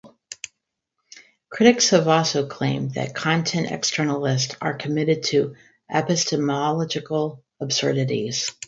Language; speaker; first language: English; native; English